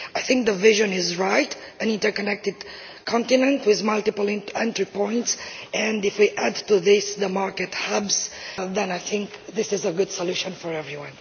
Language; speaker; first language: English; non-native, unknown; Romanian